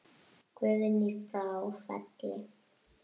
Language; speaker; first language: Icelandic; native; Icelandic